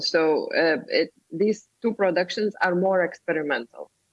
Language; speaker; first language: English; non-native, fluent; Lithuanian